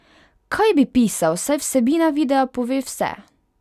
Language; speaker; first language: Slovenian; non-native, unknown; Hungarian